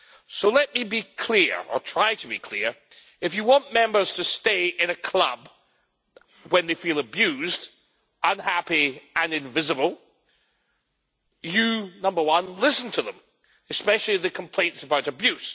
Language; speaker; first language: English; native; English